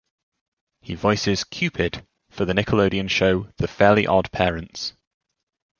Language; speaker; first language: English; native; English